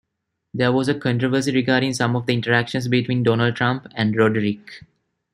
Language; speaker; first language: English; non-native, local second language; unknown